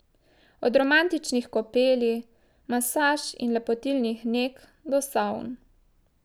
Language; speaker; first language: Slovenian; native; Slovenian